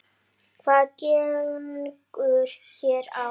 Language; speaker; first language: Icelandic; native; Icelandic